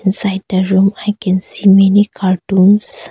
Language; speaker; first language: English; non-native, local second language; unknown